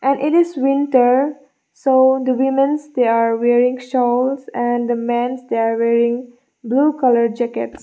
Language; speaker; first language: English; non-native, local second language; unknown